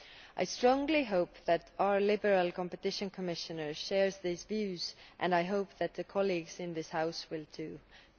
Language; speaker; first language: English; non-native, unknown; Estonian